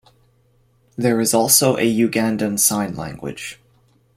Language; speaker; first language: English; native; English